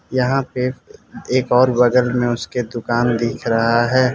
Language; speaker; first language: Hindi; non-native, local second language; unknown